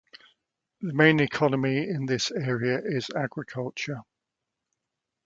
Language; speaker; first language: English; native; English